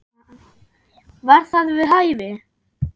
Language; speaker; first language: Icelandic; non-native, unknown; German